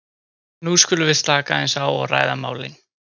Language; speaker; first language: Icelandic; native; Icelandic